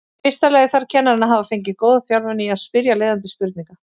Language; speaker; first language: Icelandic; native; Icelandic